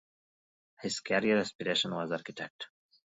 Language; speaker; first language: English; non-native, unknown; Pashto